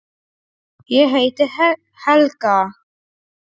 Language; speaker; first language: Icelandic; non-native, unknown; Polish